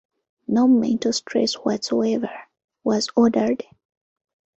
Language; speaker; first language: English; non-native, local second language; Ganda